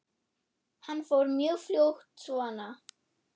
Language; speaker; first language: Icelandic; non-native, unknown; German